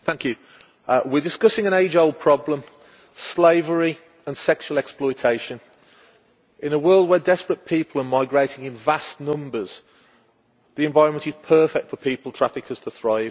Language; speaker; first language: English; native; English